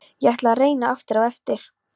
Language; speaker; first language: Icelandic; non-native, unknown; Polish